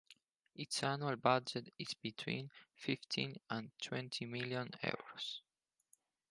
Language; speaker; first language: English; non-native, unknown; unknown